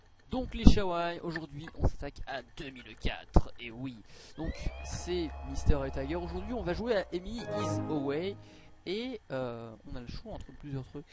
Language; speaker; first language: French; native; French